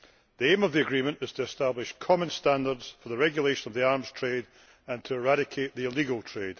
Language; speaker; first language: English; native; English